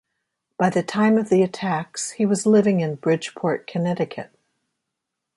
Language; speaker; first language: English; native; English